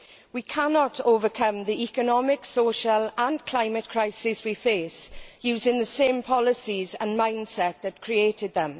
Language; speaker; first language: English; native; English